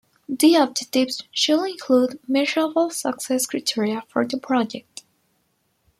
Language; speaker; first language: English; non-native, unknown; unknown